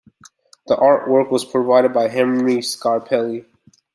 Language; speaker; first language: English; native; English